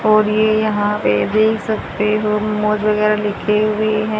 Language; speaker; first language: Hindi; native; Hindi